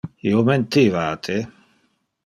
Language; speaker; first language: Interlingua; non-native, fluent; Dutch